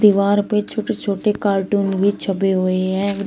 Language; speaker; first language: Hindi; native; Hindi